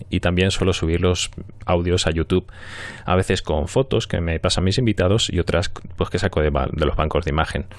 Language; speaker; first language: Spanish; native; Spanish